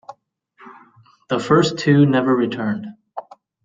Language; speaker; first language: English; native; English